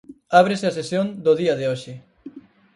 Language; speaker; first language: Galician; native; Galician